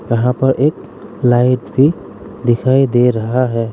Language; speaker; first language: Hindi; non-native, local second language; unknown